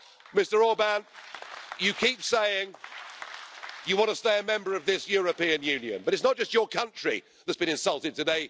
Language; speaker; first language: English; native; English